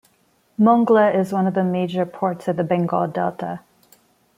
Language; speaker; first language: English; non-native, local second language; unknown